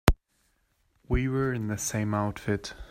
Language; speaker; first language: English; non-native, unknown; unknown